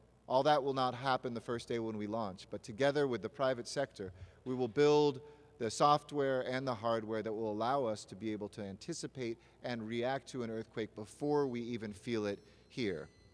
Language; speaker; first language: English; native; English